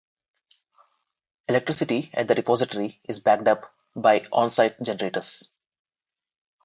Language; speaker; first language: English; non-native, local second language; Telugu